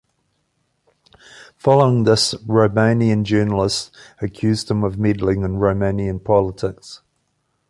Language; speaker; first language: English; native; English